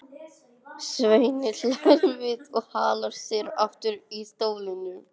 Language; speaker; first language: Icelandic; non-native, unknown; English